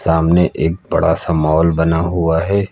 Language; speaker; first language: Hindi; native; Hindi